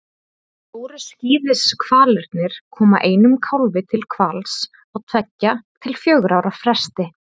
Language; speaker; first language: Icelandic; native; Icelandic